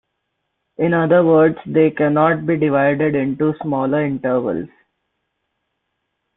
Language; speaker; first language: English; non-native, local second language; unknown